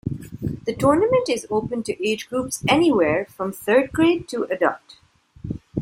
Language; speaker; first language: English; non-native, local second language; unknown